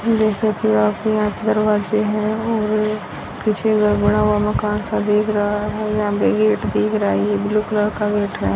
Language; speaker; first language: Hindi; native; Hindi